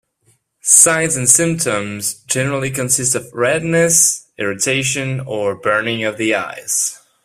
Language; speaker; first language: English; non-native, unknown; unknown